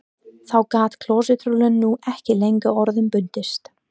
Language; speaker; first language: Icelandic; non-native, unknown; English